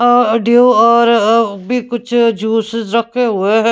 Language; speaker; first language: Hindi; non-native, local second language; Punjabi